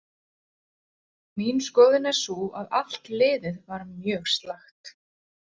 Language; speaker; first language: Icelandic; native; Icelandic